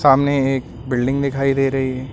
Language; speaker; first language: Hindi; native; Hindi